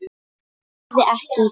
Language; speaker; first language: Icelandic; non-native, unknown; Polish